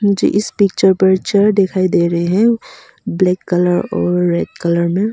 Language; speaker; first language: Hindi; non-native, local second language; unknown